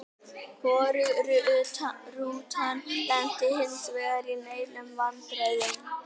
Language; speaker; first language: Icelandic; native; Icelandic